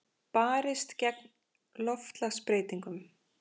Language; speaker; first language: Icelandic; native; Icelandic